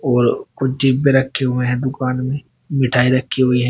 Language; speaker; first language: Hindi; native; Hindi